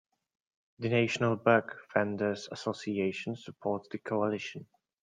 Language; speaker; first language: English; native; English